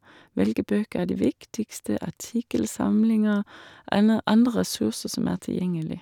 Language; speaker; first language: Norwegian; non-native, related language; Danish